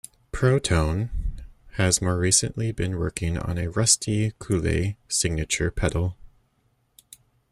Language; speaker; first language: English; native; English